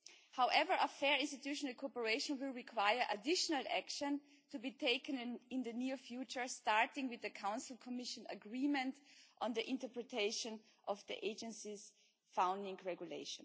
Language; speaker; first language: English; non-native, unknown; German